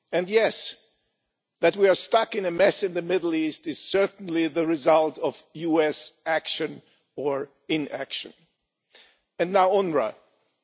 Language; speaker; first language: English; non-native, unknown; German